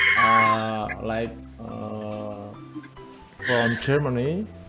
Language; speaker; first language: English; non-native, learner; Indonesian